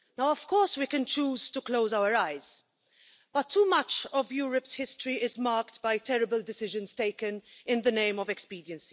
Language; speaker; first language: English; non-native, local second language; Maltese